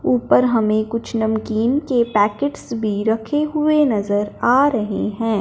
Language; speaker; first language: Hindi; non-native, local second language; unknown